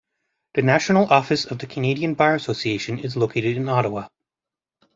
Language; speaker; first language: English; native; English